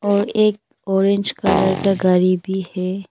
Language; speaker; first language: Hindi; non-native, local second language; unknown